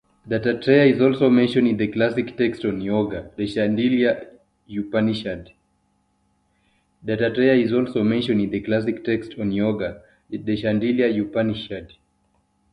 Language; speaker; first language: English; non-native, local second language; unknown